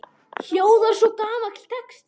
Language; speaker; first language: Icelandic; non-native, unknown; Polish